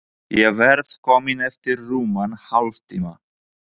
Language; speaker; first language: Icelandic; non-native, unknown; Polish